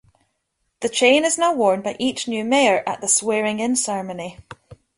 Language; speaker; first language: English; native; English